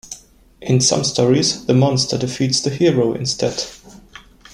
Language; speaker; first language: English; non-native, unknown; German